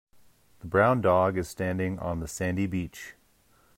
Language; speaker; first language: English; native; English